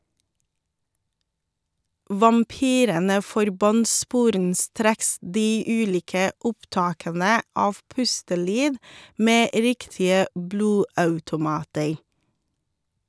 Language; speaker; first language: Norwegian; non-native, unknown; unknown